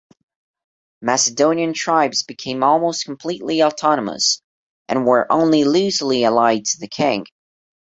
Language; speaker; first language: English; non-native, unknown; Portuguese